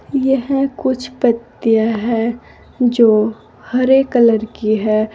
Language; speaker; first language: Hindi; native; Hindi